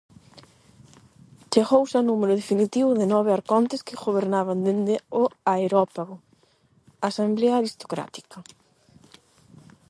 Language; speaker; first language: Galician; non-native, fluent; Spanish